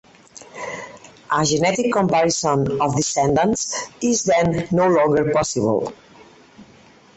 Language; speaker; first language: English; non-native, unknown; Catalan